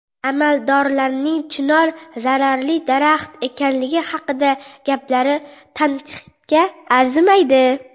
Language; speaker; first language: Uzbek; non-native, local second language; Kara-Kalpak